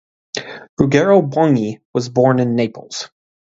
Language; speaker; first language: English; native; English